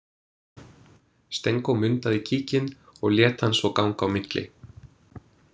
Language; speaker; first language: Icelandic; non-native, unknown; English